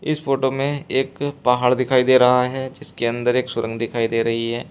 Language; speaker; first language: Hindi; native; Hindi